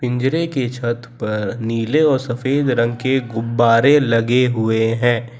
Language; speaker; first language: Hindi; non-native, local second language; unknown